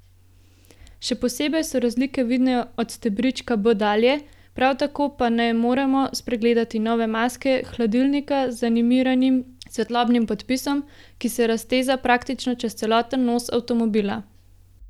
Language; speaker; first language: Slovenian; native; Slovenian